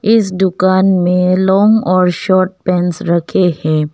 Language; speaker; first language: Hindi; non-native, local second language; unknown